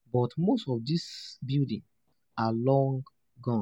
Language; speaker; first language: English; non-native, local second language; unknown